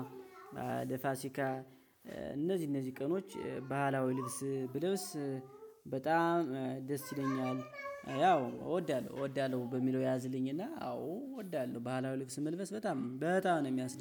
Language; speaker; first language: Amharic; native; Amharic